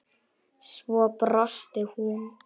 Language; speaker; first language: Icelandic; non-native, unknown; Polish